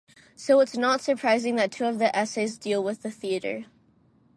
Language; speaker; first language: English; non-native, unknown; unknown